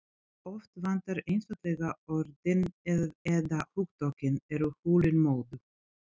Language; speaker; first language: Icelandic; non-native, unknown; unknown